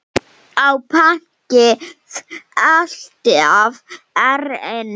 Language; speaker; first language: Icelandic; non-native, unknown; Slovenian